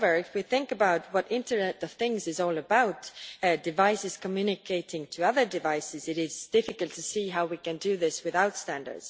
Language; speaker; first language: English; non-native, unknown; Estonian